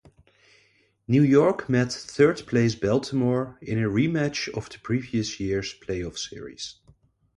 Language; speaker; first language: English; non-native, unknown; Dutch